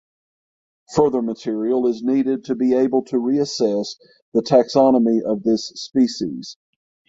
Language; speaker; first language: English; native; English